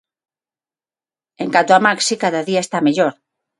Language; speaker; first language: Galician; non-native, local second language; Spanish